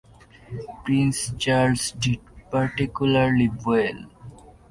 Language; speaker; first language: English; non-native, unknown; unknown